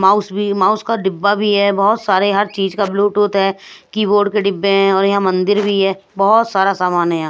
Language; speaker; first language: Hindi; non-native, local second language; Punjabi